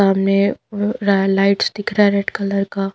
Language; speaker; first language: Hindi; non-native, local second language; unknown